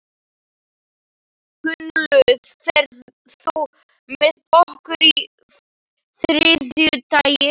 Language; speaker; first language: Icelandic; non-native, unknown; Slovak